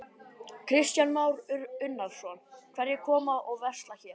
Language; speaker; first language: Icelandic; native; Icelandic